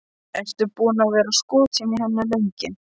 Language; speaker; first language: Icelandic; non-native, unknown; Polish